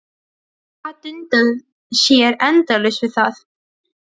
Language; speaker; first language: Icelandic; non-native, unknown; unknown